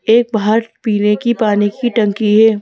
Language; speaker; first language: Hindi; native; Hindi